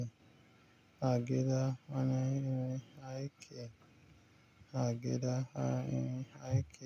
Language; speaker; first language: Hausa; native; Hausa